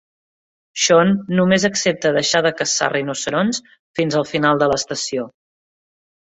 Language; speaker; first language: Catalan; native; Catalan